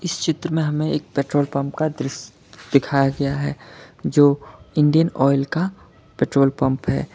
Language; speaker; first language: Hindi; non-native, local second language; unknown